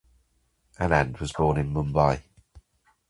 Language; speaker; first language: English; native; English